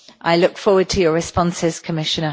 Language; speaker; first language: English; native; English